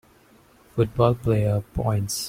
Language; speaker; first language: English; non-native, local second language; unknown